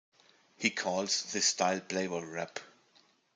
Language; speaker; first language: English; non-native, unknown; German